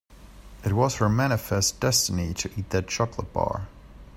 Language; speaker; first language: English; native; English